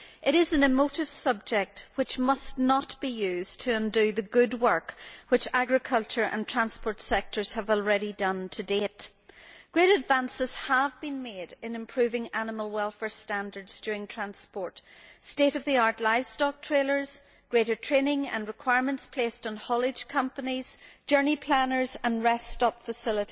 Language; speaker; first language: English; native; English